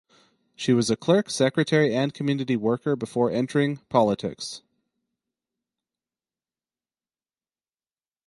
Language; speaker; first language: English; native; English